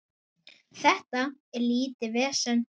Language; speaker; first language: Icelandic; native; Icelandic